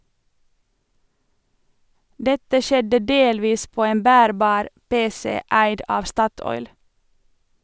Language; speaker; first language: Norwegian; non-native, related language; Swedish